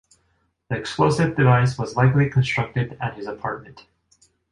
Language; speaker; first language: English; non-native, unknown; Japanese